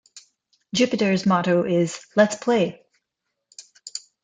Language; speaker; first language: English; non-native, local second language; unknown